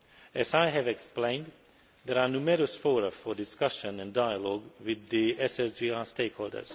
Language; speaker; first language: English; non-native, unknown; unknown